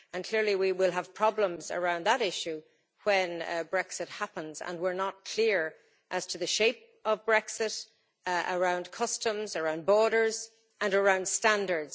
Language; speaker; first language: English; native; English